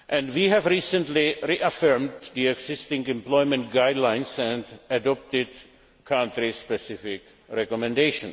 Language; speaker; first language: English; non-native, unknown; Czech